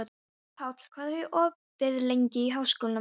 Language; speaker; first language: Icelandic; non-native, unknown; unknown